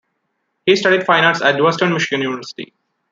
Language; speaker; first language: English; non-native, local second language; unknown